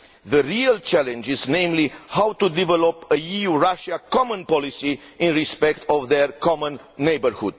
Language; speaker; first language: English; non-native, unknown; Romanian